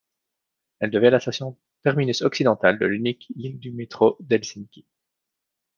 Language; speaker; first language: French; native; French